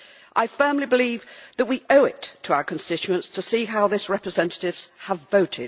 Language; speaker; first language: English; native; English